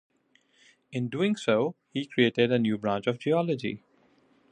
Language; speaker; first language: English; non-native, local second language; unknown